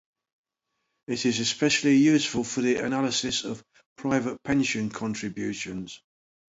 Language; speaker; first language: English; native; English